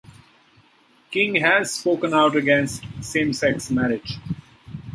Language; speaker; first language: English; non-native, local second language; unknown